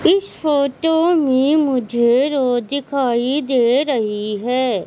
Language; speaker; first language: Hindi; native; Hindi